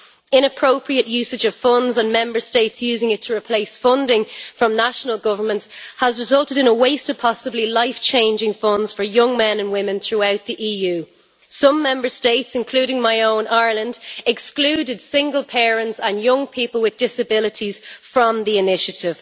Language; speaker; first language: English; native; English